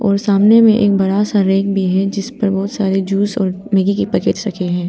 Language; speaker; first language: Hindi; non-native, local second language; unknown